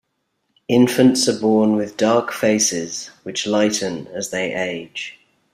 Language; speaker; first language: English; native; English